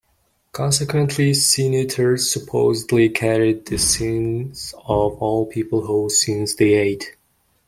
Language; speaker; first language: English; non-native, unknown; Mongolian